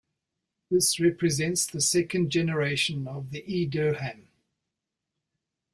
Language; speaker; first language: English; native; English